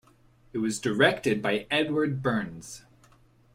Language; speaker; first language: English; native; English